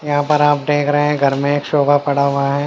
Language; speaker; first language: Hindi; native; Hindi